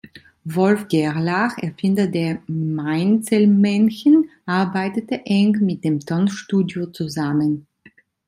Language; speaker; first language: German; non-native, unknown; Italian